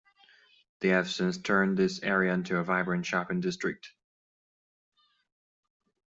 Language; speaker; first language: English; non-native, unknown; Chinese